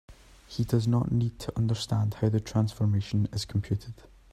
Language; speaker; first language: English; native; English